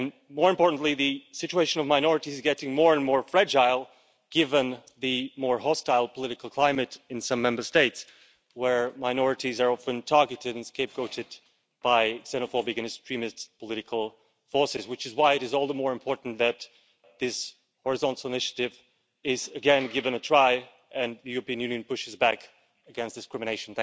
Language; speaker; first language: English; non-native, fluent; Slovak